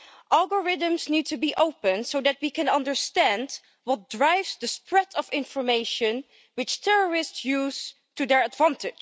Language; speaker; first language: English; non-native, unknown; Dutch